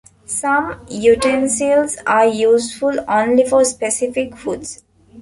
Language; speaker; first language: English; non-native, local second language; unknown